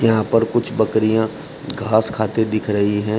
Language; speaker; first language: Hindi; native; Hindi